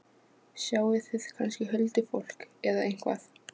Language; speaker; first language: Icelandic; non-native, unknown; Polish